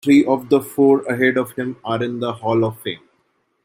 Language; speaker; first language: English; non-native, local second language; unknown